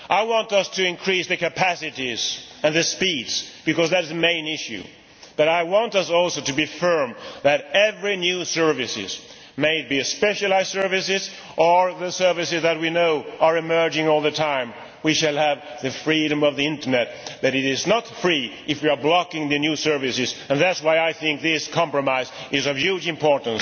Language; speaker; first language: English; non-native, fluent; Swedish